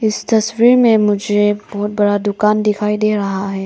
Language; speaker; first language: Hindi; non-native, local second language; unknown